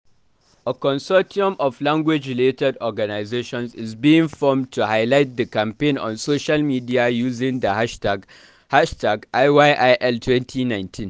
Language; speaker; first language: English; non-native, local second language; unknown